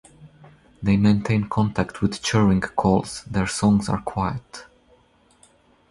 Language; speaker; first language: English; non-native, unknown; Croatian